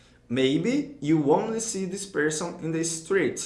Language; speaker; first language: English; non-native, fluent; Portuguese